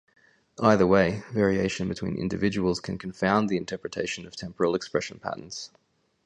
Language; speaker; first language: English; native; English